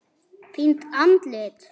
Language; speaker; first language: Icelandic; non-native, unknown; German